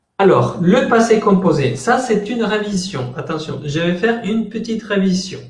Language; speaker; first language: French; non-native, fluent; Spanish